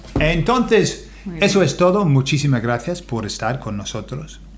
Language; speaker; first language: Spanish; non-native, fluent; English